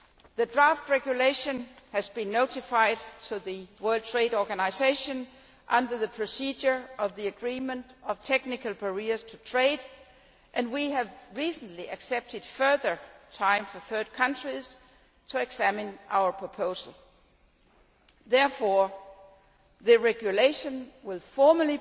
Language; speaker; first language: English; non-native, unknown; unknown